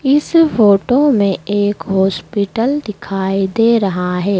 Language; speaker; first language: Hindi; native; Hindi